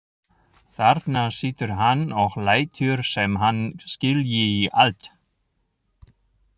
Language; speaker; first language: Icelandic; non-native, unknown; German